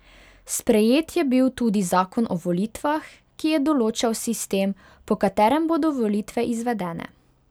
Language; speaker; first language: Slovenian; non-native, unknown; Hungarian